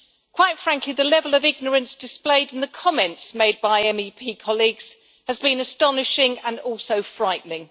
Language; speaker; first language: English; native; English